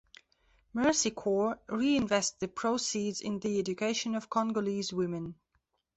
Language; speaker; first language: English; non-native, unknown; Belarusian